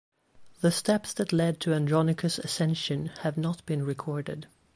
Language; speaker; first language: English; native; English